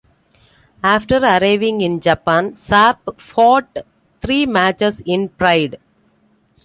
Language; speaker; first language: English; non-native, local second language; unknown